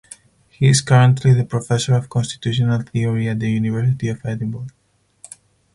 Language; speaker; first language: English; non-native, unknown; Spanish